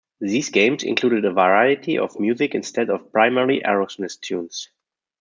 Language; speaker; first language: English; non-native, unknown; German